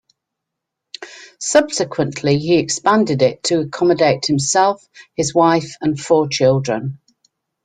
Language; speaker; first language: English; native; English